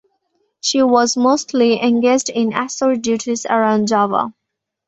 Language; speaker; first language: English; non-native, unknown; Bangla